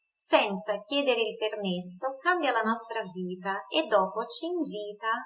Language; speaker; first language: Italian; non-native, fluent; Portuguese